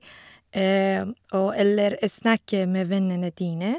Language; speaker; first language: Norwegian; non-native, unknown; Persian